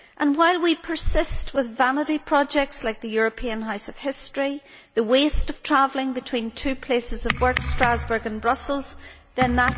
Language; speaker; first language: English; native; English